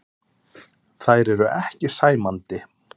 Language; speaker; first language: Icelandic; native; Icelandic